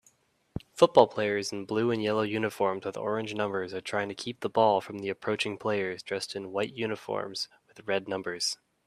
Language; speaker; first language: English; native; English